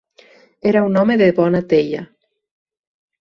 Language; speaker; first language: Catalan; native; Catalan